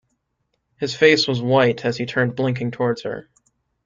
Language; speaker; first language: English; native; English